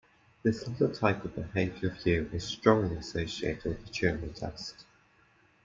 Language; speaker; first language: English; native; English